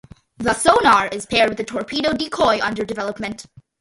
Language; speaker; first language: English; early bilingual, other home language; Malayalam